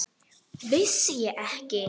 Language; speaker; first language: Icelandic; non-native, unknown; Polish